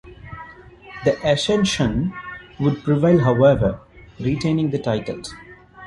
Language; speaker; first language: English; non-native, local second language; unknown